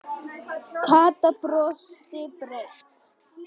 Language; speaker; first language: Icelandic; non-native, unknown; Polish